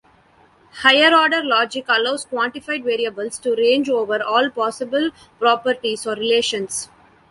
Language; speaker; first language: English; non-native, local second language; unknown